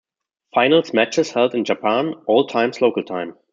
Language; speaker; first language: English; non-native, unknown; German